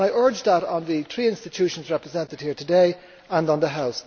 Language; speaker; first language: English; native; English